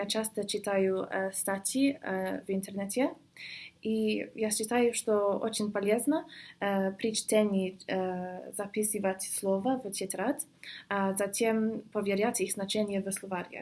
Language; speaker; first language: Russian; non-native, fluent; English